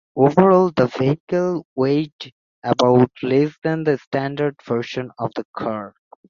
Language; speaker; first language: English; non-native, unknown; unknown